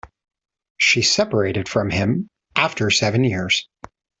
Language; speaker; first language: English; native; English